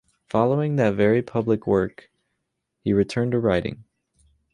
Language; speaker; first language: English; native; English